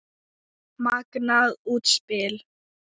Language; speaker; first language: Icelandic; non-native, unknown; Thai